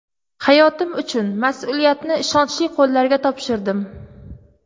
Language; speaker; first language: Uzbek; native; Uzbek